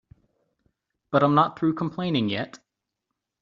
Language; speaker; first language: English; native; English